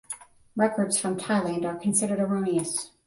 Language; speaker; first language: English; native; English